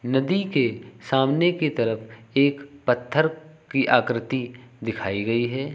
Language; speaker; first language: Hindi; native; Hindi